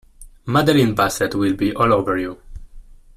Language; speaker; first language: English; non-native, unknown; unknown